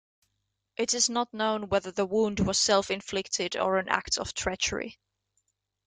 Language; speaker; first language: English; native; English